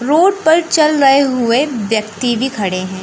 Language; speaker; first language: Hindi; native; Hindi